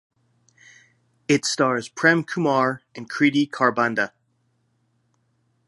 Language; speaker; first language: English; native; English